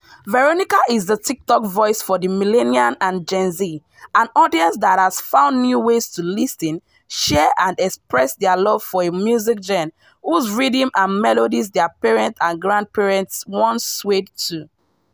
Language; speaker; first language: English; non-native, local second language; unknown